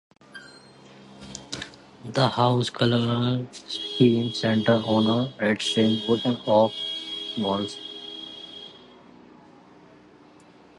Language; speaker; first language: English; non-native, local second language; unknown